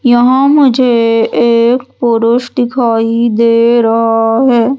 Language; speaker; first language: Hindi; native; Hindi